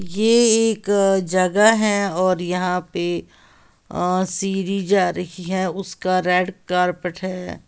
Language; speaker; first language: Hindi; native; Hindi